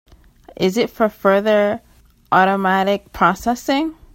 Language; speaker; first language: English; native; English